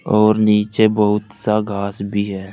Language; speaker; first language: Hindi; native; Hindi